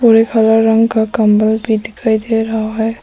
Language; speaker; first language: Hindi; early bilingual, other home language; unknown